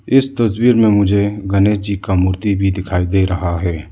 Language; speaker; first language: Hindi; non-native, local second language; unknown